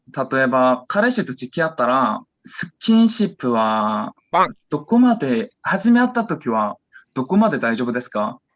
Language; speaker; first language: Japanese; non-native, learner; Korean